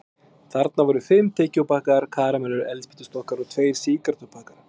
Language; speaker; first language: Icelandic; native; Icelandic